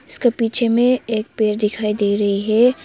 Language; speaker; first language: Hindi; non-native, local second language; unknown